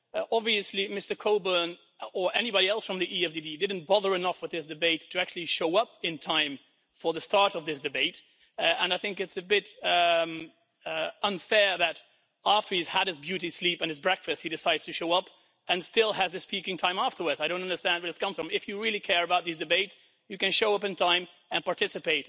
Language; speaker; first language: English; non-native, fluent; Dutch